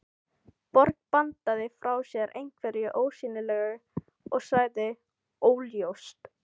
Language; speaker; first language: Icelandic; non-native, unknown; Filipino